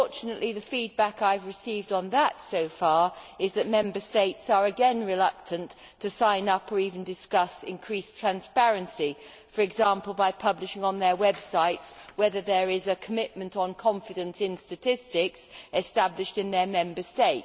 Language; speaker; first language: English; native; English